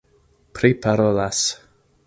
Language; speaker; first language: Esperanto; non-native, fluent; English